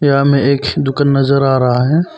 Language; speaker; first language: Hindi; non-native, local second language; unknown